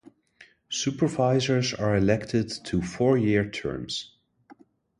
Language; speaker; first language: English; non-native, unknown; Dutch